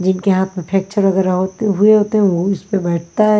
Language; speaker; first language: Hindi; non-native, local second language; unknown